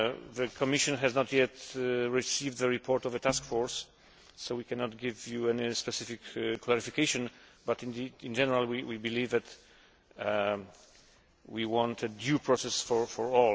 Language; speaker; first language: English; non-native, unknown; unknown